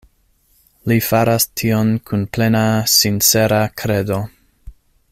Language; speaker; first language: Esperanto; non-native, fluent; English